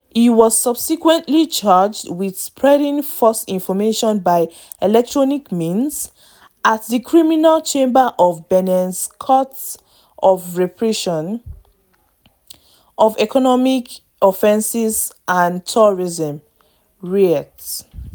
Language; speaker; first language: English; non-native, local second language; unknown